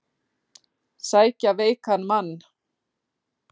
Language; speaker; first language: Icelandic; native; Icelandic